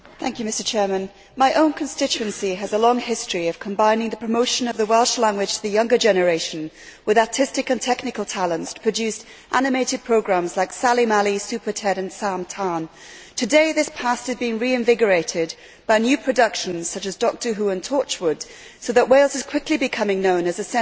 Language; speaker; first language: English; native; English